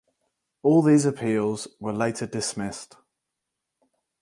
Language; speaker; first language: English; native; English